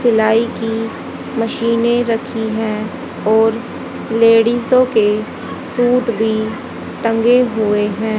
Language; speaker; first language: Hindi; native; Hindi